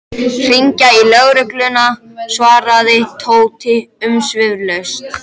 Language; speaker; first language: Icelandic; native; Icelandic